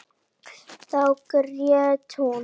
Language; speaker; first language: Icelandic; native; Icelandic